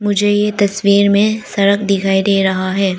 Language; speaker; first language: Hindi; early bilingual, other home language; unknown